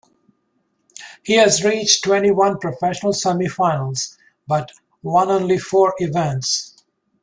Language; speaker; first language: English; native; English